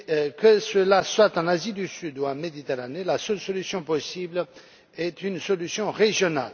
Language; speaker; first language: French; non-native, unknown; Romanian